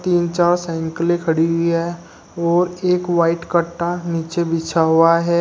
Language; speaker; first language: Hindi; native; Hindi